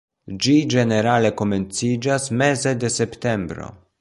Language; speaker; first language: Esperanto; non-native, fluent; Polish